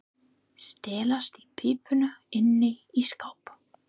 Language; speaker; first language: Icelandic; non-native, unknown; English